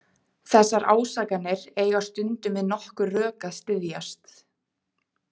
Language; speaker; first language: Icelandic; native; Icelandic